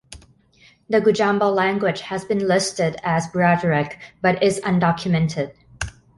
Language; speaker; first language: English; non-native, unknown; Thai